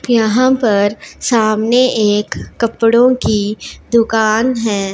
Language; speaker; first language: Hindi; non-native, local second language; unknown